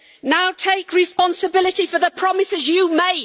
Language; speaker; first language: English; native; English